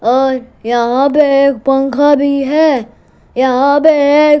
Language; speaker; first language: Hindi; non-native, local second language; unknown